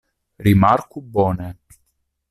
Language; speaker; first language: Esperanto; non-native, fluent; Italian